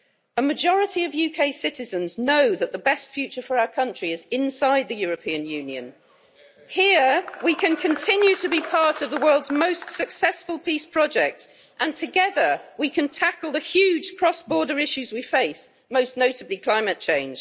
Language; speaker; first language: English; native; English